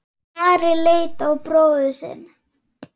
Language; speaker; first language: Icelandic; non-native, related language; Swedish